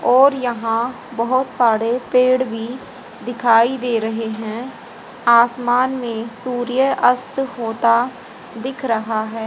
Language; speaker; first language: Hindi; native; Hindi